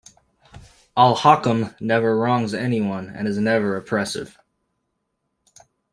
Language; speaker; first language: English; native; English